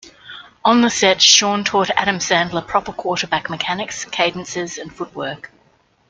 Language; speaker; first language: English; native; English